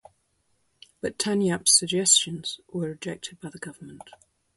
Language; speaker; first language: English; native; English